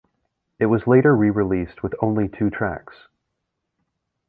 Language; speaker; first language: English; native; English